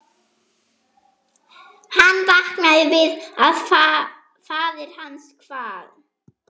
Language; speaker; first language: Icelandic; non-native, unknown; German